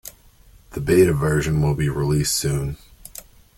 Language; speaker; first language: English; native; English